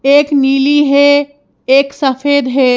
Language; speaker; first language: Hindi; native; Hindi